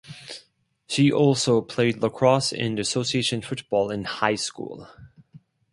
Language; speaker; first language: English; non-native, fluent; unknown